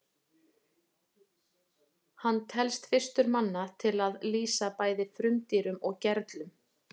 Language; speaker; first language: Icelandic; native; Icelandic